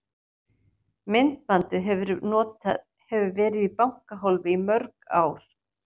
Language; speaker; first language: Icelandic; native; Icelandic